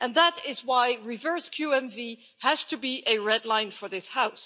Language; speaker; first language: English; non-native, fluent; Dutch